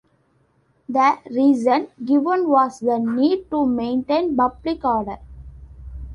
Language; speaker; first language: English; non-native, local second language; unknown